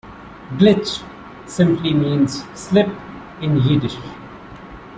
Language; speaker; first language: English; non-native, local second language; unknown